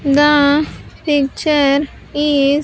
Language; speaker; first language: English; non-native, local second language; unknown